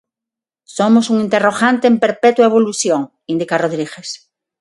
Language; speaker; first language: Galician; non-native, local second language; Spanish